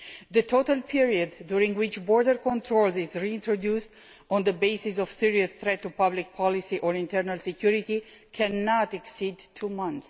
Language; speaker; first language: English; non-native, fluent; Romanian